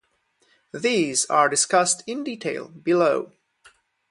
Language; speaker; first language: English; non-native, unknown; Polish